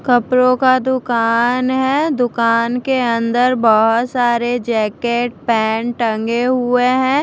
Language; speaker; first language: Hindi; non-native, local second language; Punjabi